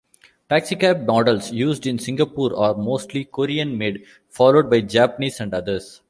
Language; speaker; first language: English; non-native, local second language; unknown